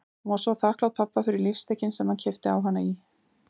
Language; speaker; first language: Icelandic; native; Icelandic